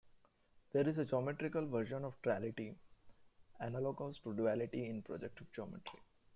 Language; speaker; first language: English; non-native, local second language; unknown